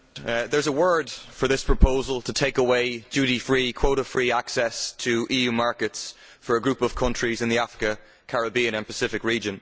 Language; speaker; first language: English; native; English